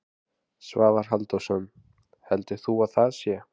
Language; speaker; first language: Icelandic; native; Icelandic